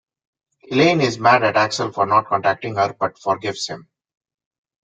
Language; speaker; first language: English; non-native, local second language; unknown